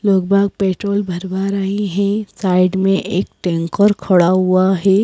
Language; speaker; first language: Hindi; native; Hindi